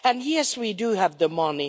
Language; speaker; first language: English; non-native, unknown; Finnish